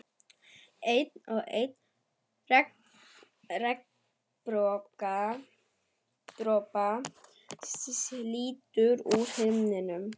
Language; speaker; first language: Icelandic; non-native, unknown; German